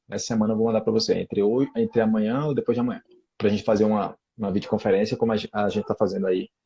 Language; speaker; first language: Portuguese; native; Portuguese